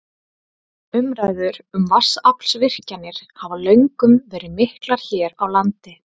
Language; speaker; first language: Icelandic; native; Icelandic